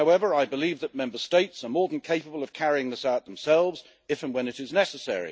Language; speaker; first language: English; native; English